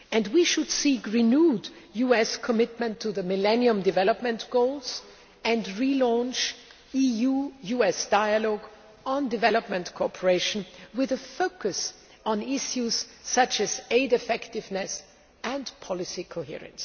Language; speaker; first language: English; non-native, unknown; German